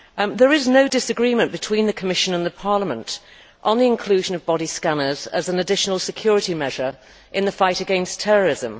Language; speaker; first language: English; native; English